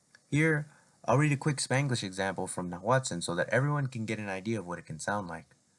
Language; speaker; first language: English; native; English